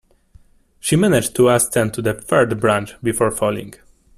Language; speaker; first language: English; non-native, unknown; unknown